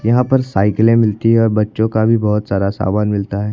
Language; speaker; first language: Hindi; native; Hindi